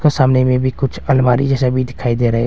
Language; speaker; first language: Hindi; non-native, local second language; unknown